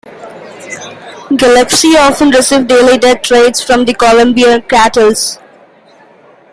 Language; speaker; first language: English; non-native, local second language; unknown